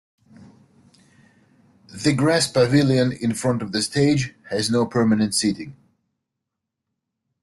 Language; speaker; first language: English; native; English